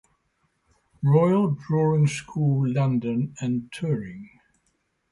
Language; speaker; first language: English; native; English